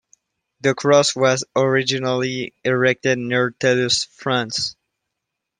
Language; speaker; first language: English; non-native, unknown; French